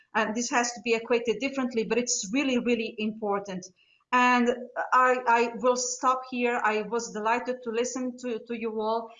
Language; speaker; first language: English; non-native, fluent; Portuguese